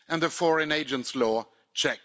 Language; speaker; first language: English; non-native, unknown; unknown